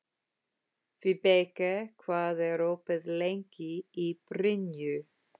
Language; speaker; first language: Icelandic; non-native, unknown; English